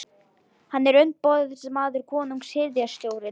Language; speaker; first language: Icelandic; non-native, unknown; Lithuanian